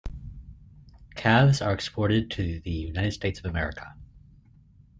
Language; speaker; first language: English; native; English